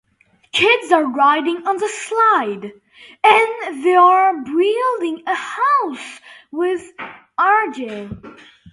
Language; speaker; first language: English; non-native, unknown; Swedish